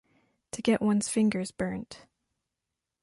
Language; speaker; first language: English; non-native, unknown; French